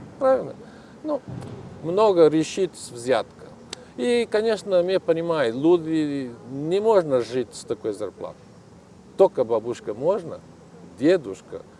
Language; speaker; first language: Russian; non-native, learner; Portuguese